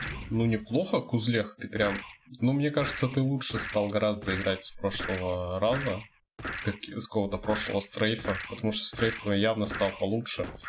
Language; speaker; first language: Russian; native; Russian